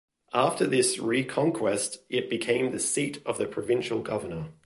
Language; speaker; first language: English; native; English